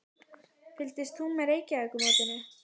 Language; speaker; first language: Icelandic; native; Icelandic